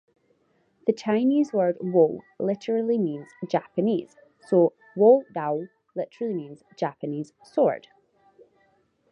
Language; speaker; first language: English; native; English